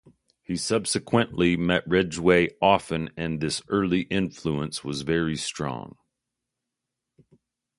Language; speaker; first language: English; native; English